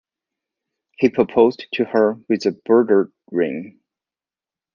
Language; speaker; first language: English; non-native, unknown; Chinese